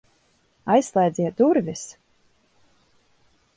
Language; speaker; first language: Latvian; early bilingual, heritage; Latvian